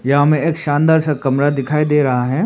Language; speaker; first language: Hindi; non-native, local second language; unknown